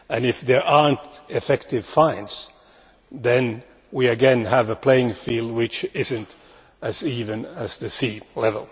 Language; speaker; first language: English; non-native, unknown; Finnish